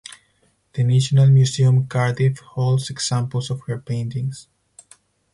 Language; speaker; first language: English; non-native, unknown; Spanish